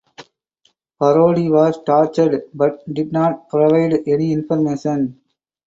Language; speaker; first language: English; non-native, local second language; Tamil